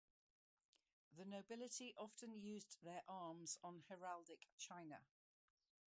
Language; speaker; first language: English; native; English